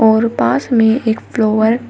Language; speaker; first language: Hindi; native; Hindi